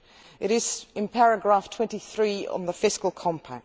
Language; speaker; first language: English; non-native, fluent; Dutch